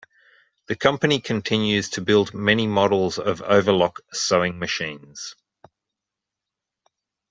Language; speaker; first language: English; native; English